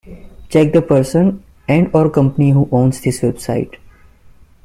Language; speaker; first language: English; non-native, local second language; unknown